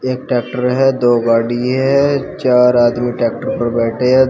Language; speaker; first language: Hindi; native; Hindi